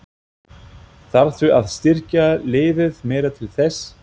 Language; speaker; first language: Icelandic; non-native, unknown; German